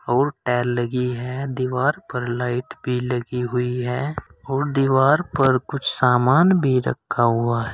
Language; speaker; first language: Hindi; native; Hindi